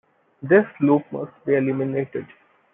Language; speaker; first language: English; non-native, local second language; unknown